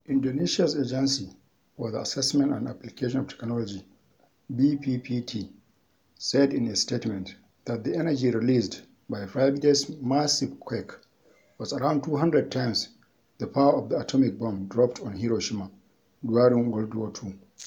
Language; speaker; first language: English; non-native, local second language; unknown